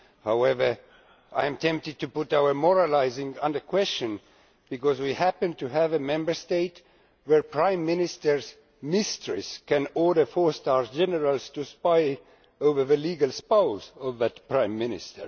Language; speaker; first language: English; non-native, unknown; Estonian